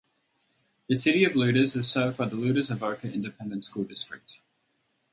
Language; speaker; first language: English; native; English